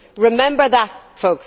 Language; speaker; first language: English; native; English